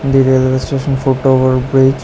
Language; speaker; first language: English; non-native, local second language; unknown